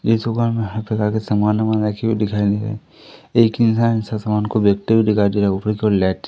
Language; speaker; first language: Hindi; native; Hindi